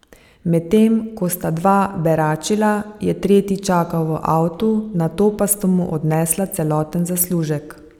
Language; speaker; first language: Slovenian; native; Slovenian